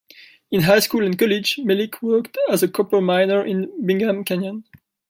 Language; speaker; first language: English; non-native, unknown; French